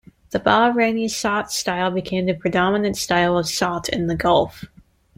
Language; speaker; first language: English; native; English